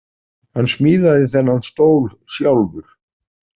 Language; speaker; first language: Icelandic; native; Icelandic